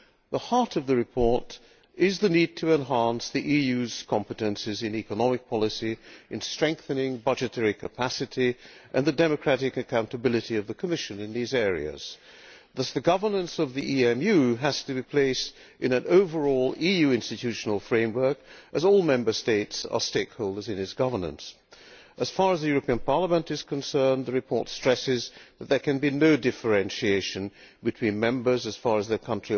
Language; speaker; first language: English; non-native, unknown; Hungarian